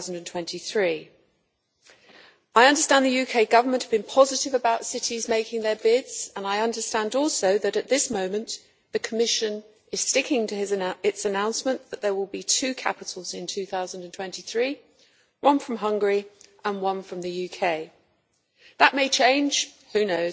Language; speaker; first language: English; native; English